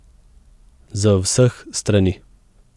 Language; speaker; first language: Slovenian; native; Slovenian